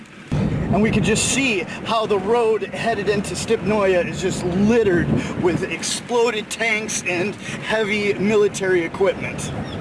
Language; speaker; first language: English; native; English